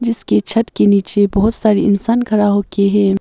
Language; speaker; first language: Hindi; early bilingual, other home language; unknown